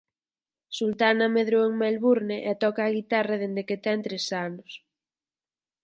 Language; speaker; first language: Galician; native; Galician